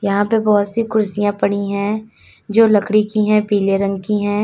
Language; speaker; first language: Hindi; native; Hindi